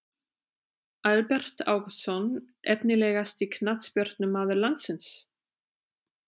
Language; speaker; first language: Icelandic; non-native, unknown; German